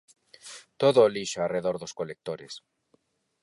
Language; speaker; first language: Galician; non-native, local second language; Spanish